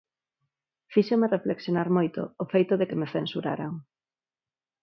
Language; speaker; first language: Galician; non-native, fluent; Spanish